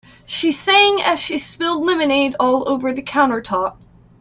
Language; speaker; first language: English; native; English